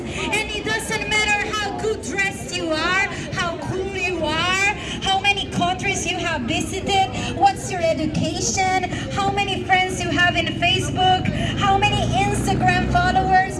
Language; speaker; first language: English; non-native, fluent; Spanish